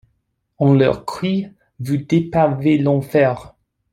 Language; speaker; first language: French; non-native, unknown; English